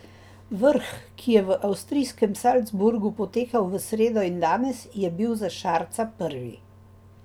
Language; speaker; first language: Slovenian; native; Slovenian